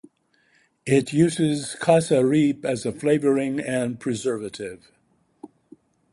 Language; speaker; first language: English; native; English